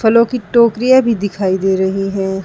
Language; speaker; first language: Hindi; native; Hindi